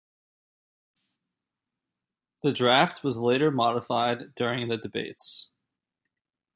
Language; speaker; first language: English; native; English